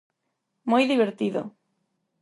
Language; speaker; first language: Galician; non-native, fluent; Spanish